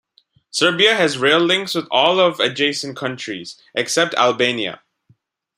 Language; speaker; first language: English; non-native, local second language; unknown